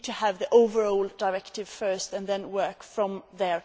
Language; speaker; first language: English; native; English